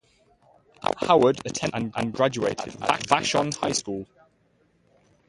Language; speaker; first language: English; native; English